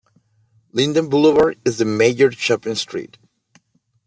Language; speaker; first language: English; native; English